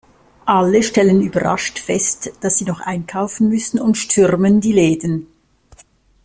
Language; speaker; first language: German; native; German